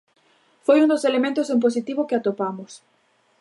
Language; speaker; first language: Galician; native; Galician